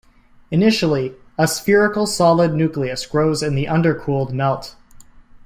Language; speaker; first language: English; native; English